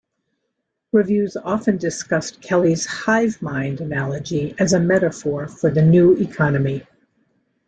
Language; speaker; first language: English; native; English